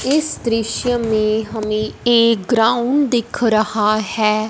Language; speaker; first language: Hindi; non-native, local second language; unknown